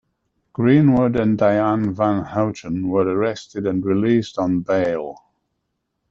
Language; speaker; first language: English; native; English